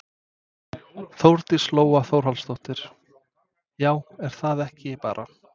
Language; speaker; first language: Icelandic; non-native, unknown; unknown